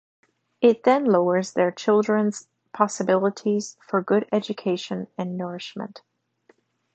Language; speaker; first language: English; native; English